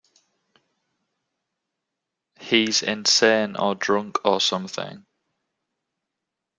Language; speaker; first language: English; native; English